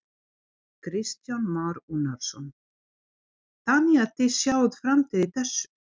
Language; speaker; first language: Icelandic; non-native, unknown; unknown